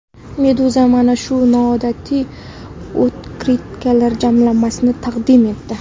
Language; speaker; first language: Uzbek; non-native, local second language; Kara-Kalpak